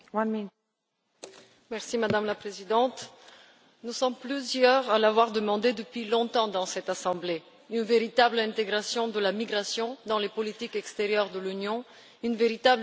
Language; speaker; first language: French; non-native, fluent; Bulgarian